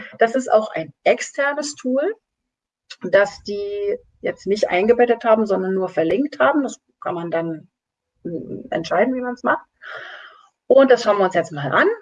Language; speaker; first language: German; native; German